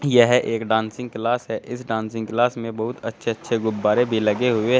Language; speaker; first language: Hindi; native; Hindi